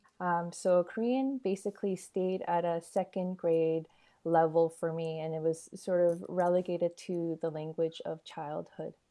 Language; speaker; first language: English; early bilingual, other home language; Korean